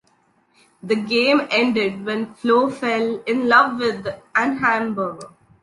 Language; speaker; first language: English; non-native, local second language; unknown